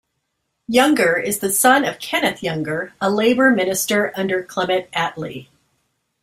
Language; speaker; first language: English; native; English